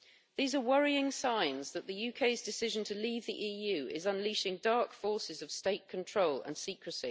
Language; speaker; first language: English; native; English